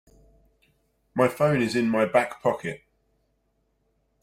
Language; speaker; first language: English; native; English